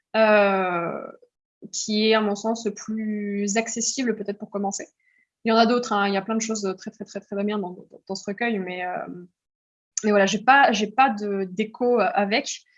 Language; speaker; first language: French; early bilingual, heritage; French